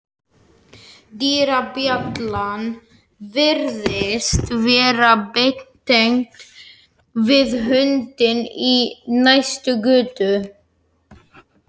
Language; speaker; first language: Icelandic; non-native, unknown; Slovak